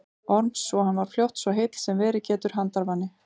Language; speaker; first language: Icelandic; native; Icelandic